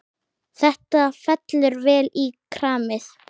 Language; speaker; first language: Icelandic; native; Icelandic